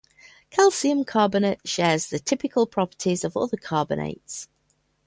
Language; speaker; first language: English; native; English